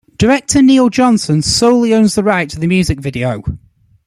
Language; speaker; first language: English; native; English